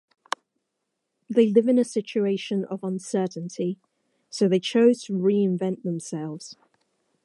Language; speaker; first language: English; native; English